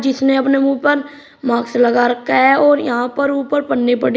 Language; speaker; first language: Hindi; native; Hindi